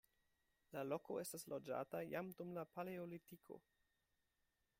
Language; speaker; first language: Esperanto; non-native, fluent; German